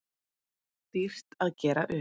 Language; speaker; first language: Icelandic; native; Icelandic